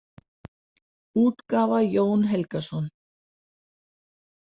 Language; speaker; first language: Icelandic; non-native, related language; Danish